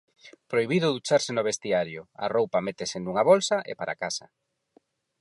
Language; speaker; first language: Galician; non-native, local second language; Spanish